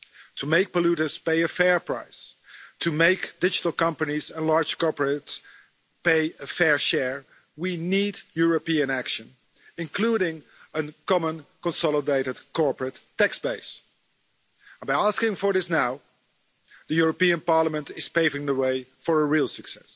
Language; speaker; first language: English; non-native, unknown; Dutch